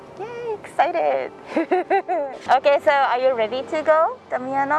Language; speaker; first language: English; non-native, fluent; Japanese